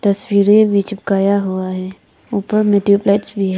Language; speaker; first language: Hindi; non-native, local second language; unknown